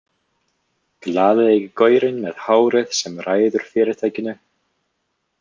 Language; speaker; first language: Icelandic; non-native, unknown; English